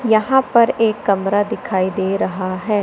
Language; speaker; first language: Hindi; native; Hindi